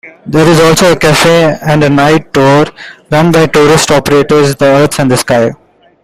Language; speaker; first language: English; non-native, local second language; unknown